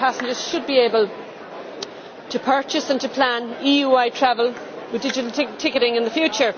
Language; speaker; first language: English; native; English